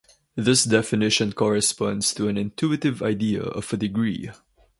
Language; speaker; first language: English; non-native, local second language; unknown